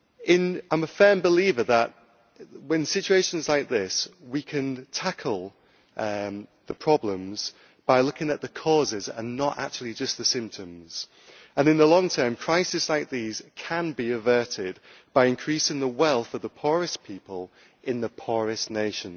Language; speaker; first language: English; native; English